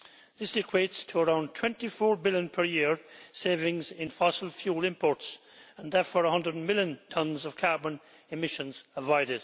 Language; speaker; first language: English; native; English